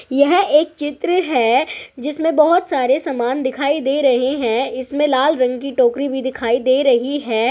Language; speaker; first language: Hindi; native; Hindi